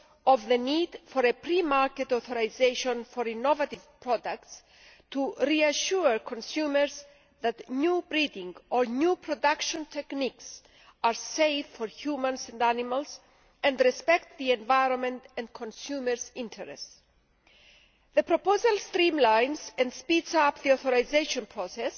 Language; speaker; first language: English; non-native, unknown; Greek